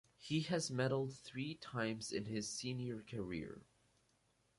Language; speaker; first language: English; native; English